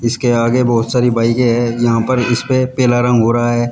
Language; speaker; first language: Hindi; native; Hindi